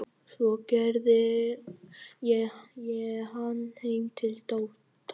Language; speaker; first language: Icelandic; non-native, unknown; Vietnamese